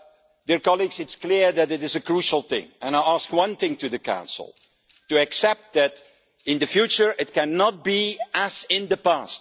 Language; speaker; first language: English; non-native, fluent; Dutch